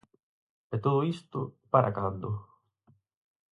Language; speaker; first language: Galician; native; Galician